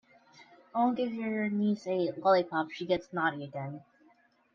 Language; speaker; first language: English; native; English